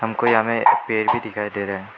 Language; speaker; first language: Hindi; non-native, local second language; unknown